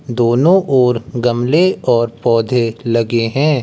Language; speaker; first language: Hindi; native; Hindi